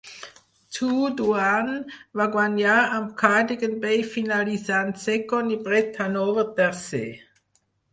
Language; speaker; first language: Catalan; non-native, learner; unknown